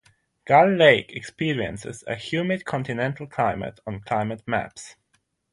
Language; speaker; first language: English; non-native, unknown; German